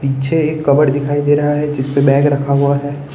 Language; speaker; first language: Hindi; non-native, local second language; Gujarati